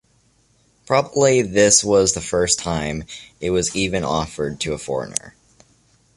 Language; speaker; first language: English; native; English